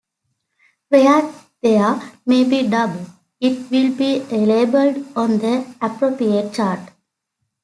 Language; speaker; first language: English; native; English